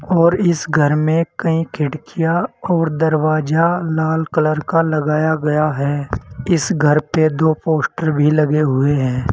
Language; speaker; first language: Hindi; native; Hindi